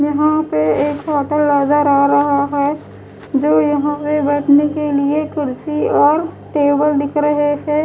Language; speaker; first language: Hindi; non-native, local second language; Punjabi